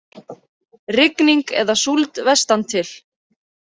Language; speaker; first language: Icelandic; native; Icelandic